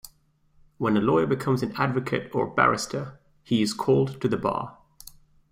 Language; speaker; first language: English; native; English